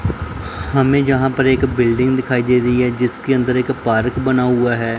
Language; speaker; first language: Hindi; non-native, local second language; Punjabi